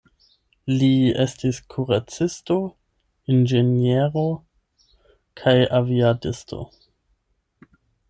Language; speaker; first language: Esperanto; non-native, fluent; German